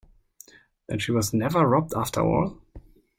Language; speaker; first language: English; non-native, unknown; German